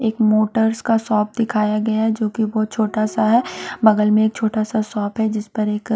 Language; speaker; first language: Hindi; non-native, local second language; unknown